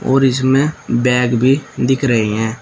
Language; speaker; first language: Hindi; native; Hindi